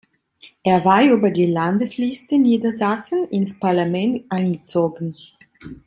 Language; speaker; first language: German; non-native, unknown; Italian